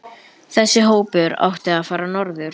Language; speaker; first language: Icelandic; native; Icelandic